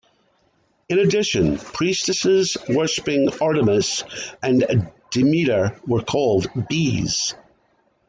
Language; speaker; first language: English; native; English